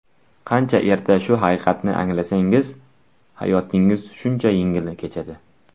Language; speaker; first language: Uzbek; non-native, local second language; Tajik